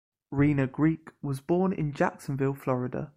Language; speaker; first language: English; native; English